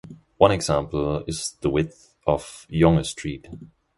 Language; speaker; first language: English; non-native, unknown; German